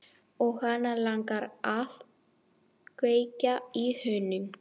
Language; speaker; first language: Icelandic; non-native, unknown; Spanish